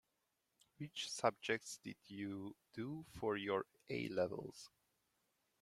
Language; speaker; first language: English; non-native, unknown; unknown